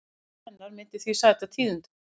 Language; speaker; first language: Icelandic; native; Icelandic